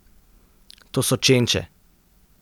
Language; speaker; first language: Slovenian; native; Slovenian